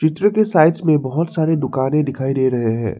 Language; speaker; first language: Hindi; non-native, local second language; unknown